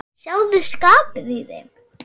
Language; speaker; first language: Icelandic; non-native, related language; Swedish